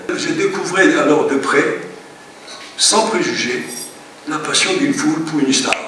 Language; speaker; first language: French; non-native, fluent; Greek